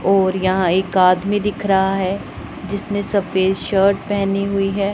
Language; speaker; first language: Hindi; non-native, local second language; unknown